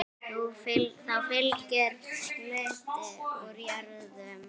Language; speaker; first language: Icelandic; native; Icelandic